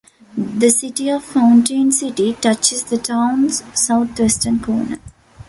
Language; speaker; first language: English; non-native, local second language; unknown